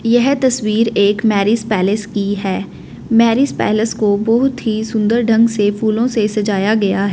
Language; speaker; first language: Hindi; non-native, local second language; Punjabi